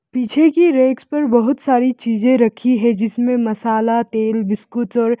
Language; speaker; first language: Hindi; non-native, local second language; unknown